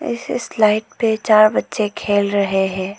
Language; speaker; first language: Hindi; non-native, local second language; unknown